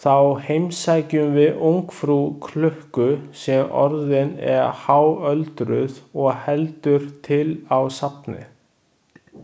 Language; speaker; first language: Icelandic; non-native, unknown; Chinese